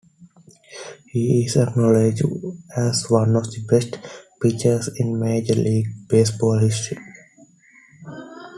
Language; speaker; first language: English; non-native, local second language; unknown